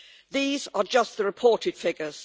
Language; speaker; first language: English; native; English